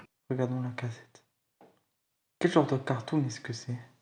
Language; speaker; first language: French; native; French